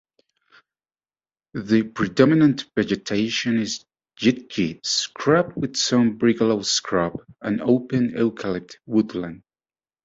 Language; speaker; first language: English; native; English